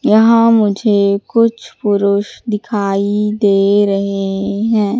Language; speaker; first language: Hindi; native; Hindi